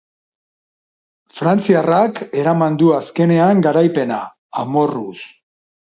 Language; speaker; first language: Basque; non-native, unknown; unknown